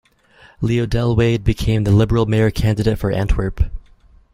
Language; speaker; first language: English; native; English